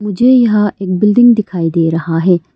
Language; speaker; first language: Hindi; non-native, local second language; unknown